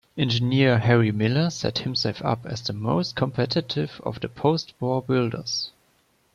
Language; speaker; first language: English; non-native, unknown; German